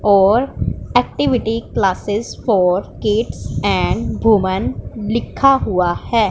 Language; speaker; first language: Hindi; non-native, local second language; Punjabi